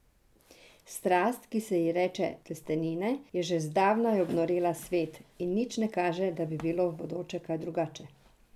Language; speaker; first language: Slovenian; non-native, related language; Serbian